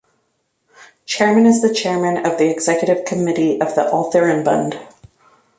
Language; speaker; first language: English; native; English